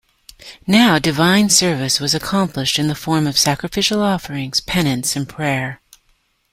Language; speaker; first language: English; native; English